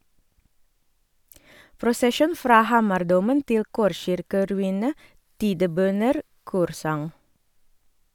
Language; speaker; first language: Norwegian; non-native, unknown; Indonesian